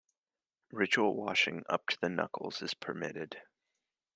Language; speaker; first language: English; native; English